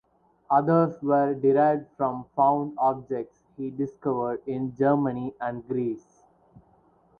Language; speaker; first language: English; non-native, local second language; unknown